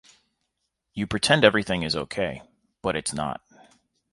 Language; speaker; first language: English; native; English